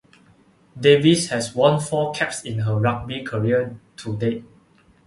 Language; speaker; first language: English; non-native, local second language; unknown